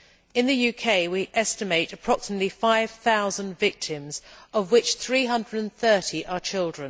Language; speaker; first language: English; native; English